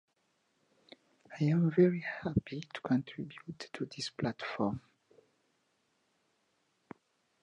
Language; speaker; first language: English; native; English